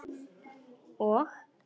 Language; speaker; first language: Icelandic; non-native, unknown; Polish